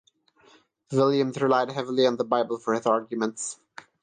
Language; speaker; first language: English; non-native, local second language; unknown